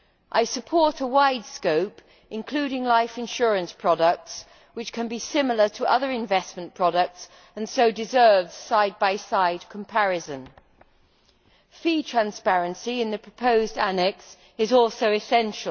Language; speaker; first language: English; native; English